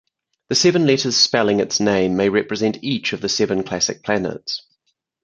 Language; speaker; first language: English; native; English